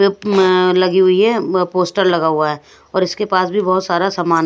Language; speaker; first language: Hindi; non-native, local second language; Punjabi